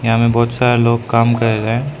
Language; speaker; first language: Hindi; non-native, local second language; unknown